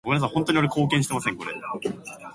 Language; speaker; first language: English; native; English